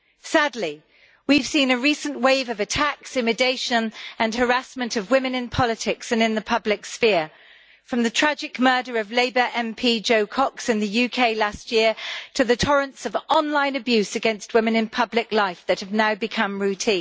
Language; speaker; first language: English; native; English